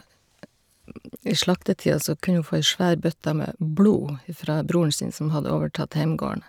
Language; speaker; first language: Norwegian; native; Norwegian